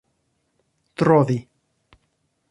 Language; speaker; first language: Esperanto; non-native, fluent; English